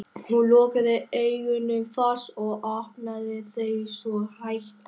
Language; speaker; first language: Icelandic; non-native, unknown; Vietnamese